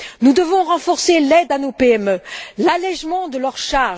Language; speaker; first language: French; native; French